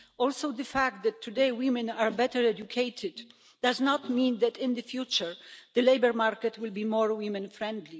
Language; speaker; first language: English; non-native, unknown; Polish